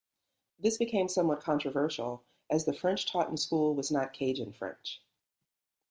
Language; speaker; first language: English; native; English